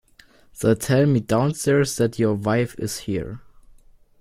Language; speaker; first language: English; non-native, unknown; German